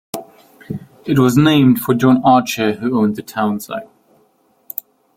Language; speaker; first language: English; non-native, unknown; German